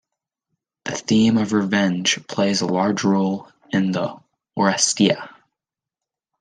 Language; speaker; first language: English; native; English